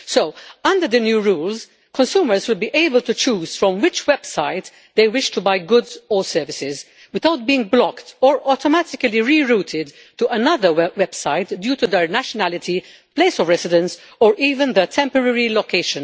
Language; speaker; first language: English; non-native, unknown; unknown